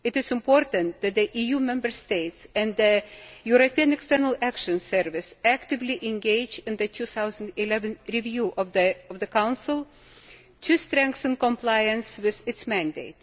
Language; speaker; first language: English; non-native, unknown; Lithuanian